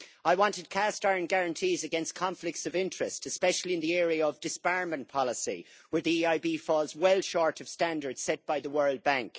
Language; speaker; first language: English; native; English